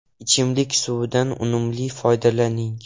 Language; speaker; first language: Uzbek; non-native, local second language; Russian